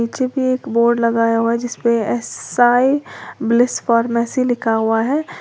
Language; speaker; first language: Hindi; native; Hindi